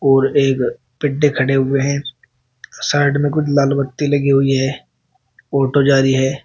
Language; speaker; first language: Hindi; native; Hindi